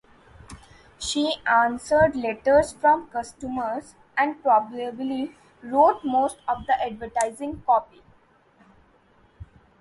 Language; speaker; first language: English; non-native, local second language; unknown